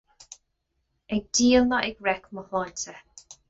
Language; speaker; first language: Irish; non-native, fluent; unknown